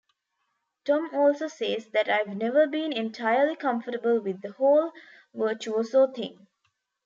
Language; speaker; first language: English; non-native, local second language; Tamil